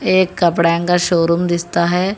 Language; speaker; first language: Hindi; non-native, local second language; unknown